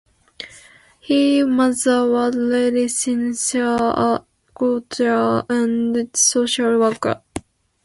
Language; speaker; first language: English; non-native, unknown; Japanese